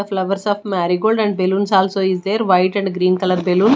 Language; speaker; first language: English; non-native, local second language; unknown